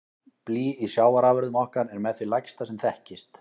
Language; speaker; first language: Icelandic; native; Icelandic